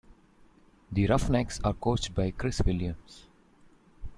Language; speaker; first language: English; non-native, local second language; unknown